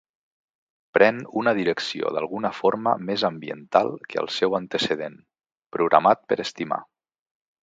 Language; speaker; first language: Catalan; native; Catalan